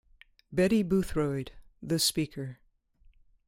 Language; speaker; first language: English; native; English